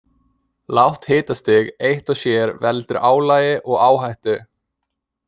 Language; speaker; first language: Icelandic; non-native, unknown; English